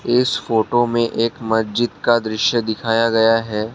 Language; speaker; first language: Hindi; non-native, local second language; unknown